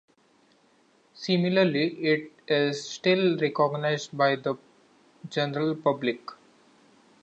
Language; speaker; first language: English; non-native, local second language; Marathi